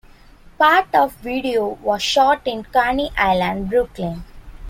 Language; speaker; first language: English; non-native, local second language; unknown